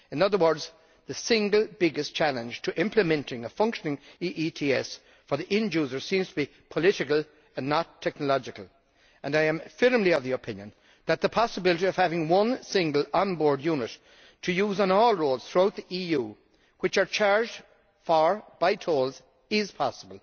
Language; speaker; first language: English; native; English